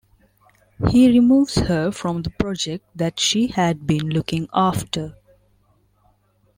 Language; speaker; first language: English; non-native, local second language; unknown